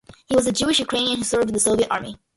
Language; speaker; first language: English; early bilingual, other home language; Malayalam